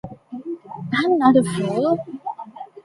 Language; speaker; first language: English; non-native, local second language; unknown